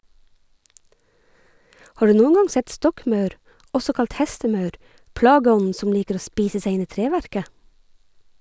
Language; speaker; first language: Norwegian; native; Norwegian